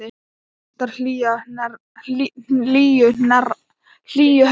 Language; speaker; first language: Icelandic; non-native, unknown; Thai